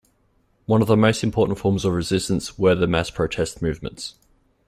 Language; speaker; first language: English; native; English